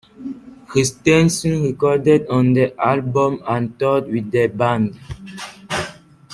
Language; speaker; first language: English; non-native, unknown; French